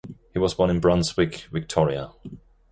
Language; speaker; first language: English; non-native, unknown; German